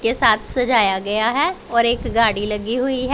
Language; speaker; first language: Hindi; non-native, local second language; Punjabi